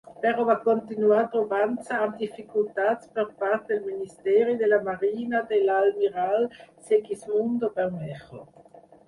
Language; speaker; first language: Catalan; non-native, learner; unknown